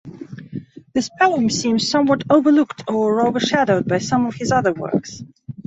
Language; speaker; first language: English; non-native, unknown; Belarusian